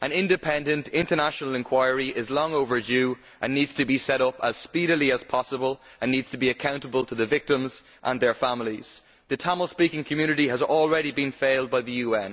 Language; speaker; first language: English; native; English